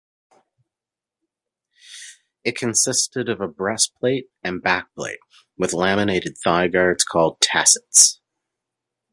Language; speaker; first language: English; native; English